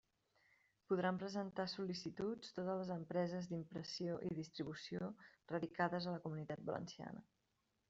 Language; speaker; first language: Catalan; native; Catalan